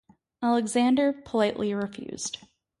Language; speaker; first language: English; native; English